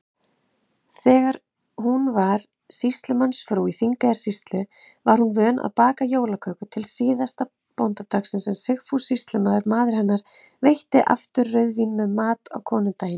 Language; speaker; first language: Icelandic; native; Icelandic